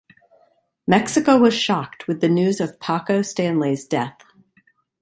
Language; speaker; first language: English; native; English